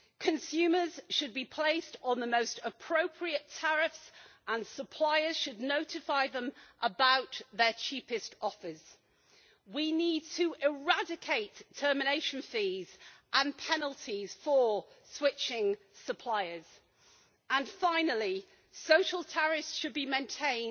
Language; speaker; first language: English; native; English